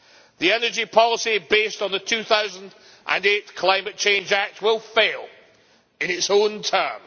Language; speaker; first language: English; native; English